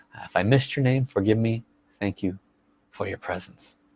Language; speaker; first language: English; native; English